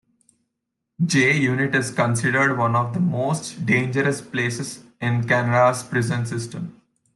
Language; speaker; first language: English; non-native, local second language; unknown